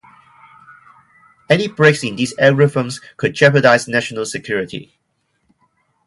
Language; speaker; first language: English; non-native, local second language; Cantonese